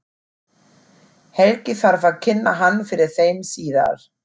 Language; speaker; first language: Icelandic; non-native, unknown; German